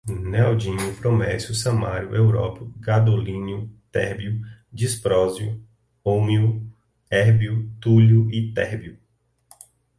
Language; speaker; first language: Portuguese; native; Portuguese